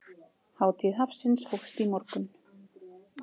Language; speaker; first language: Icelandic; native; Icelandic